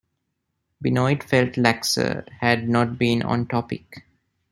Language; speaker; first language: English; non-native, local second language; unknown